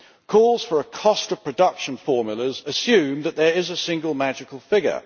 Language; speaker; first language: English; native; English